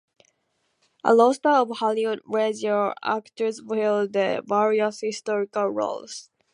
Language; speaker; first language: English; native; English